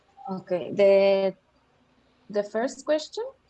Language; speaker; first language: English; non-native, learner; Spanish